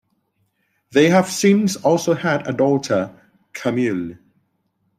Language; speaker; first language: English; non-native, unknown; Thai